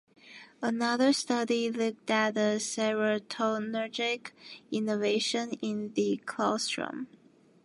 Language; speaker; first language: English; non-native, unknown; Japanese